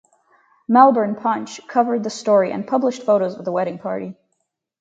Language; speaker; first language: English; native; English